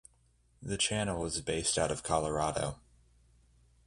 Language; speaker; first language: English; native; English